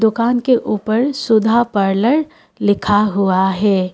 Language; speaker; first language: Hindi; non-native, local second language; Assamese